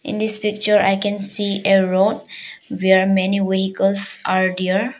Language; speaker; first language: English; non-native, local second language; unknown